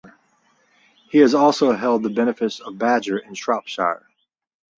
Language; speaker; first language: English; native; English